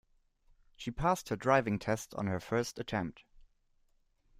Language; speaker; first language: English; non-native, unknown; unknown